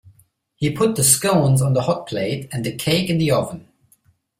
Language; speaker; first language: English; non-native, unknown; German